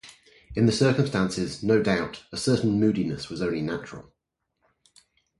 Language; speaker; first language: English; native; English